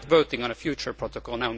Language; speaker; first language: English; non-native, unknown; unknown